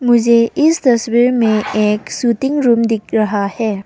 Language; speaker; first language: Hindi; early bilingual, other home language; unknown